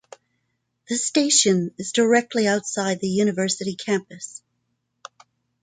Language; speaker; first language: English; non-native, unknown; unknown